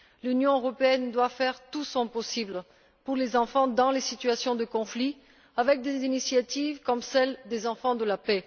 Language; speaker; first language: French; non-native, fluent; Bulgarian